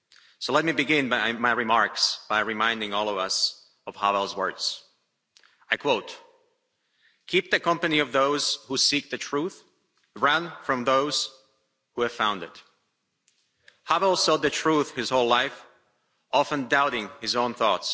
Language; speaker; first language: English; non-native, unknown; Slovak